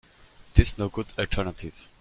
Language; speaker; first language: English; non-native, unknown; German